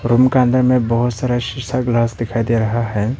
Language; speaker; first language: Hindi; non-native, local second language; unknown